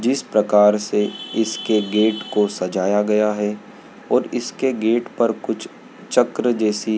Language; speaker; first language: Hindi; native; Hindi